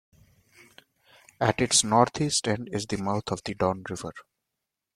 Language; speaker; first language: English; non-native, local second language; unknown